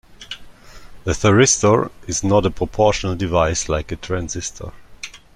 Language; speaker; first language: English; non-native, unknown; German